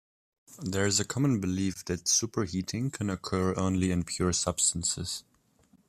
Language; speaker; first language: English; non-native, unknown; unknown